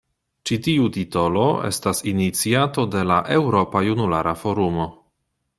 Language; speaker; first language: Esperanto; non-native, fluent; Polish